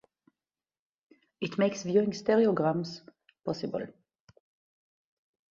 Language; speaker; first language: English; non-native, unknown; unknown